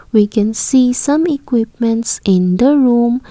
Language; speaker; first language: English; non-native, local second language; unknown